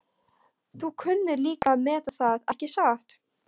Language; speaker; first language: Icelandic; non-native, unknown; Polish